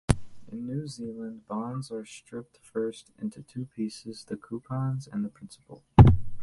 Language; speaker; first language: English; native; English